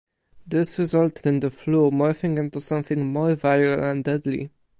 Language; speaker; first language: English; non-native, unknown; Polish